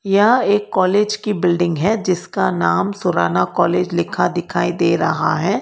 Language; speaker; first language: Hindi; non-native, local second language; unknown